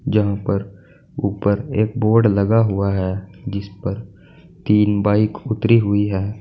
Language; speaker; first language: Hindi; native; Hindi